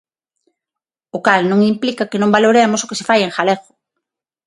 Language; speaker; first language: Galician; non-native, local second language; Spanish